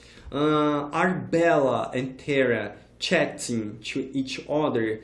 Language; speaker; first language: English; non-native, fluent; Portuguese